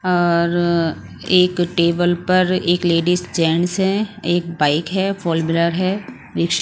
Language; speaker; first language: Hindi; non-native, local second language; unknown